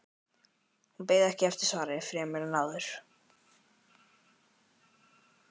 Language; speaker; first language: Icelandic; native; Icelandic